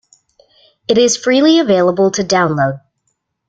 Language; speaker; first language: English; native; English